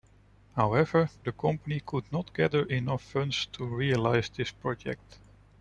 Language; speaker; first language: English; non-native, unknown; Dutch